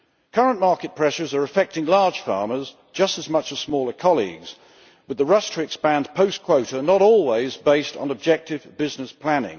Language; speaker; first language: English; native; English